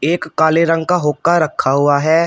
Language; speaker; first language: Hindi; native; Hindi